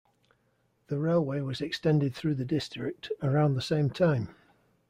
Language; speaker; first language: English; native; English